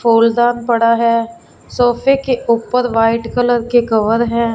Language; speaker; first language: Hindi; non-native, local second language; Punjabi